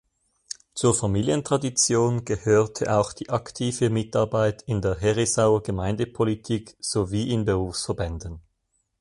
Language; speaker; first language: German; native; German